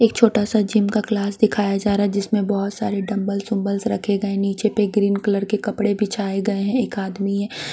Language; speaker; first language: Hindi; non-native, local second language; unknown